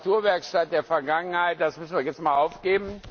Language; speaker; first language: German; non-native, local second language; Luxembourgish